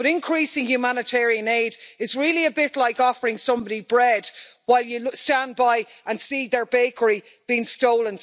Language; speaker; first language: English; native; English